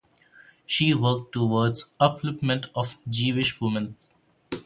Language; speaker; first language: English; non-native, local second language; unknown